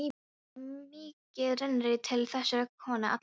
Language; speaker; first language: Icelandic; non-native, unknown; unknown